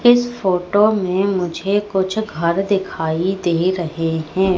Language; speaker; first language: Hindi; native; Hindi